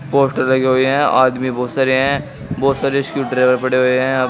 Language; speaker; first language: Hindi; native; Hindi